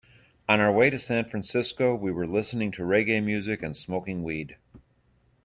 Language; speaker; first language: English; native; English